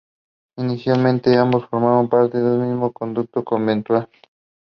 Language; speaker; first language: English; non-native, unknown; Spanish